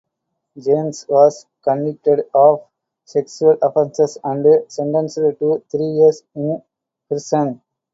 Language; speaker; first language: English; non-native, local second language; Tamil